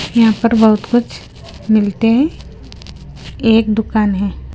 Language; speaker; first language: Hindi; non-native, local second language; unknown